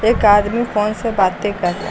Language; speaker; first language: Hindi; native; Hindi